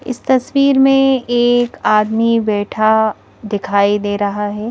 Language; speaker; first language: Hindi; native; Hindi